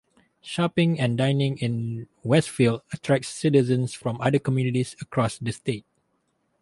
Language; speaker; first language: English; non-native, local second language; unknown